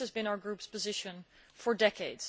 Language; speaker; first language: English; non-native, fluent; Dutch